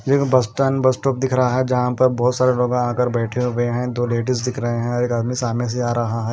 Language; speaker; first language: Hindi; non-native, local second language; Punjabi